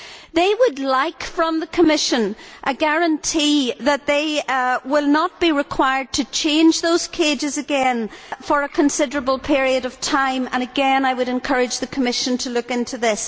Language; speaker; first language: English; native; English